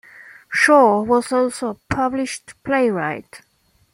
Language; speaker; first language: English; non-native, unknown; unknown